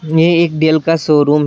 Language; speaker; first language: Hindi; non-native, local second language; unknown